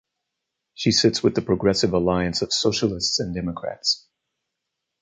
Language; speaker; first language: English; native; English